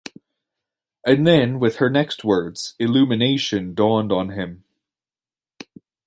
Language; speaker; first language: English; native; English